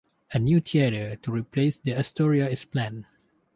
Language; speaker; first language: English; non-native, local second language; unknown